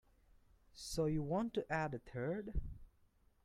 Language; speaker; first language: English; non-native, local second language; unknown